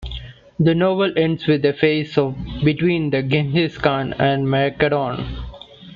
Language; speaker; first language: English; non-native, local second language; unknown